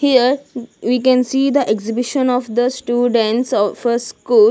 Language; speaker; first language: English; non-native, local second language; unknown